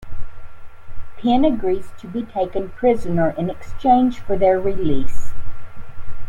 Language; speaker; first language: English; native; English